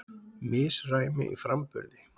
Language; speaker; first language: Icelandic; native; Icelandic